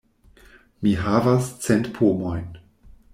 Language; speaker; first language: Esperanto; non-native, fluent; German